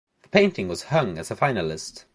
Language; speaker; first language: English; native; English